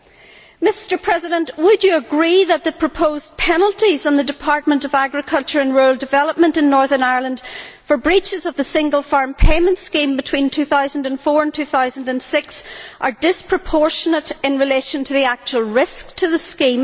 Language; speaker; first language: English; native; English